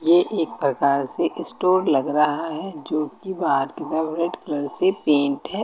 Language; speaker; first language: Hindi; native; Hindi